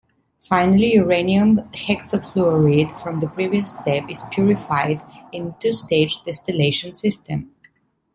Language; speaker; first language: English; non-native, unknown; Italian